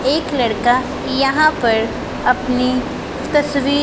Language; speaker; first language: Hindi; non-native, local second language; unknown